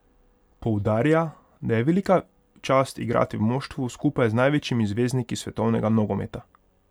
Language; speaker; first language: Slovenian; non-native, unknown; Hungarian